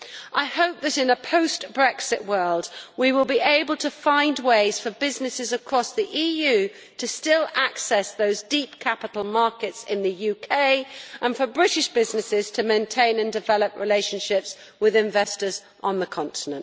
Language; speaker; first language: English; native; English